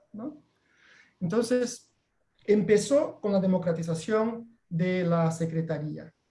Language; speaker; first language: Spanish; non-native, related language; Portuguese